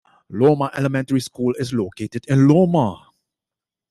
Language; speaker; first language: English; non-native, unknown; Dutch